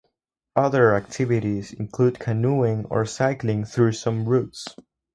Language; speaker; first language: English; non-native, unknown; Spanish